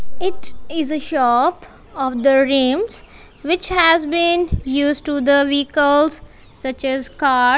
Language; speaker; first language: English; non-native, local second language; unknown